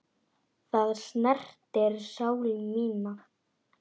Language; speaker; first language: Icelandic; non-native, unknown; Polish